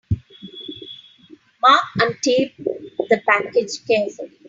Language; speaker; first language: English; non-native, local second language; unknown